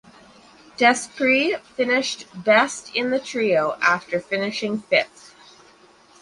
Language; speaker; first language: English; native; English